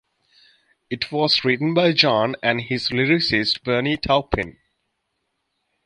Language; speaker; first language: English; native; English